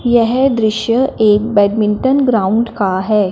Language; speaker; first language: Hindi; non-native, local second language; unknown